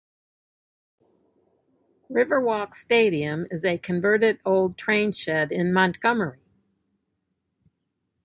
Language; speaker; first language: English; native; English